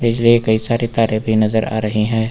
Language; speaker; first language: Hindi; native; Hindi